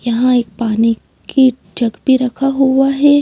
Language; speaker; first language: Hindi; native; Hindi